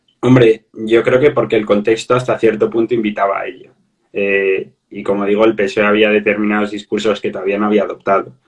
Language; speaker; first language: Spanish; native; Spanish